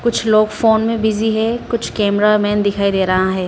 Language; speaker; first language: Hindi; early bilingual, other home language; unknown